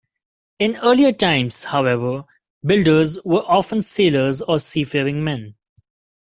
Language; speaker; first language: English; non-native, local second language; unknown